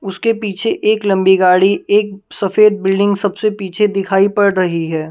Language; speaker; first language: Hindi; non-native, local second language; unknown